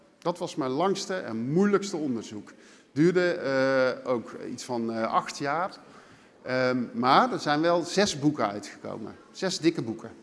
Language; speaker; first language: Dutch; native; Dutch